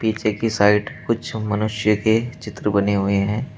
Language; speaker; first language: Hindi; native; Hindi